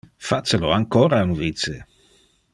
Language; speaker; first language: Interlingua; non-native, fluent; Dutch